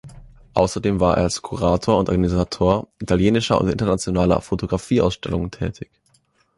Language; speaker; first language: German; native; German